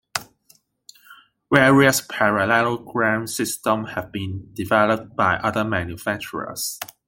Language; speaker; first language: English; non-native, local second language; Cantonese